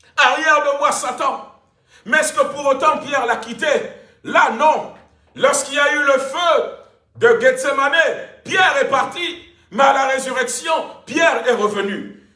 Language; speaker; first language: French; non-native, local second language; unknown